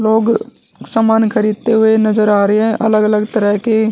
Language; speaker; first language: Hindi; native; Hindi